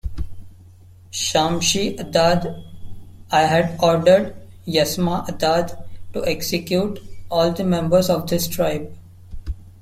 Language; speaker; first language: English; non-native, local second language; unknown